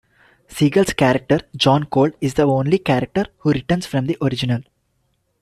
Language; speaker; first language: English; non-native, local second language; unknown